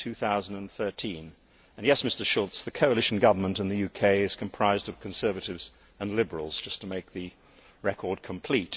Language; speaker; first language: English; native; English